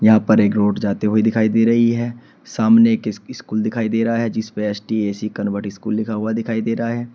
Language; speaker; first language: Hindi; native; Hindi